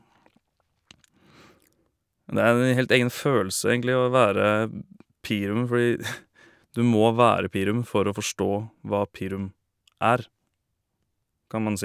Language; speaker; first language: Norwegian; native; Norwegian